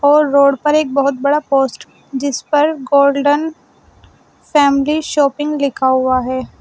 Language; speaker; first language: Hindi; native; Hindi